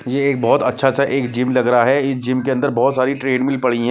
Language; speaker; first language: Hindi; non-native, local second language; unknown